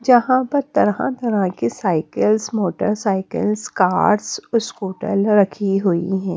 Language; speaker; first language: Hindi; non-native, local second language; Punjabi